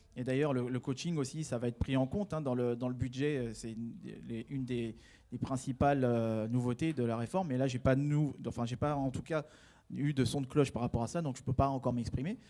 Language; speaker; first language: French; native; French